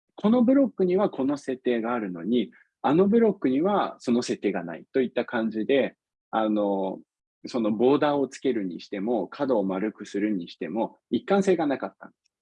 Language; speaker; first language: Japanese; non-native, fluent; English